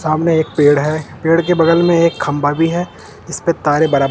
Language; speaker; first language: Hindi; non-native, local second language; Punjabi